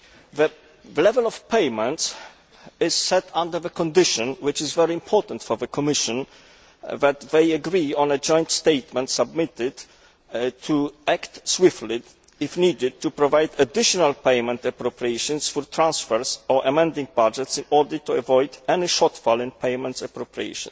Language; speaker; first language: English; non-native, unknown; Polish